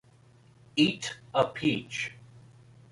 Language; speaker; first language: English; native; English